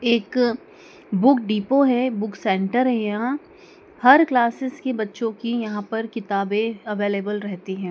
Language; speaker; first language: Hindi; native; Hindi